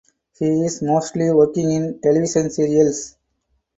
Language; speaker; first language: English; non-native, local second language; Tamil